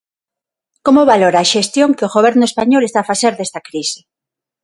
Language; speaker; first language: Galician; non-native, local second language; Spanish